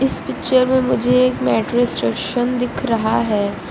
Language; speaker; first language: Hindi; native; Hindi